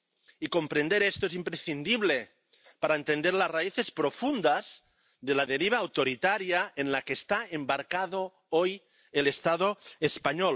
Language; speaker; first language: Spanish; non-native, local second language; Catalan